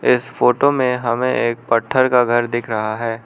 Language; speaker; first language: Hindi; non-native, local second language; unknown